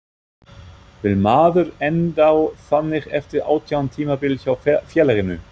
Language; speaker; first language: Icelandic; non-native, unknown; German